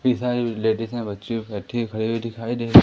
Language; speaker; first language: Hindi; native; Hindi